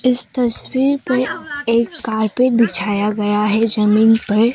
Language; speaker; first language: Hindi; non-native, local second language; Assamese